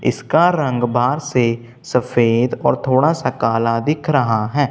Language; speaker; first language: Hindi; non-native, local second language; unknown